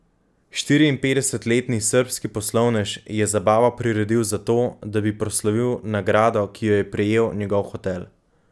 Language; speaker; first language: Slovenian; native; Slovenian